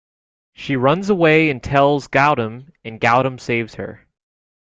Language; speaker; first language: English; native; English